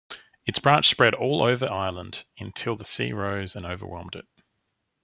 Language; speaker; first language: English; native; English